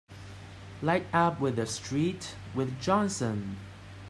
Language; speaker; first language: English; non-native, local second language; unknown